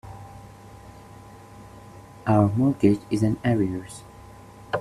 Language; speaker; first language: English; native; English